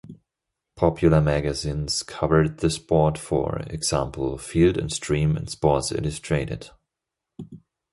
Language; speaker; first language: English; non-native, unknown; German